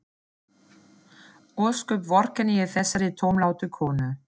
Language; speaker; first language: Icelandic; non-native, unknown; German